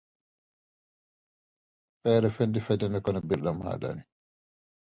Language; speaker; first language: English; non-native, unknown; Dutch